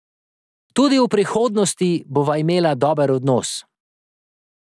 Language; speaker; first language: Slovenian; native; Slovenian